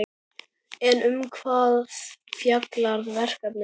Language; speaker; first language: Icelandic; native; Icelandic